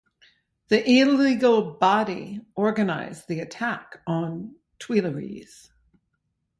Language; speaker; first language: English; native; English